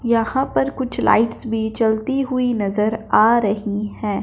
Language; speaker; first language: Hindi; non-native, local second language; Punjabi